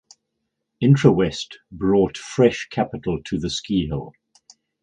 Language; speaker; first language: English; native; English